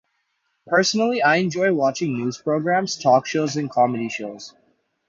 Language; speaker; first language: English; native; English